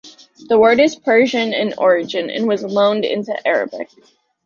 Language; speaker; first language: English; native; English